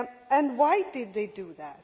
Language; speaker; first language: English; non-native, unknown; Swedish